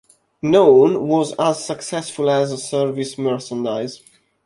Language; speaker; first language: English; non-native, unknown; Italian